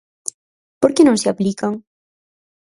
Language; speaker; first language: Galician; native; Galician